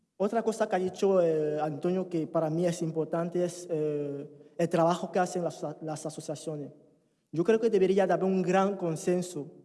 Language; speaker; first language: Spanish; non-native, fluent; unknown